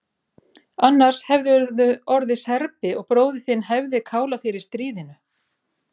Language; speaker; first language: Icelandic; native; Icelandic